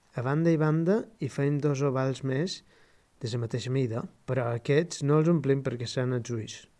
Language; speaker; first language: Catalan; native; Catalan